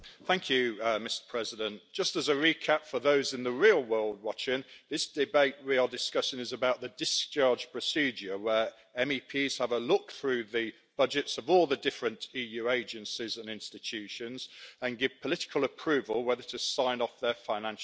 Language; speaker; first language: English; native; English